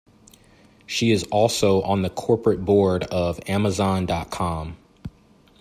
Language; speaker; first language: English; native; English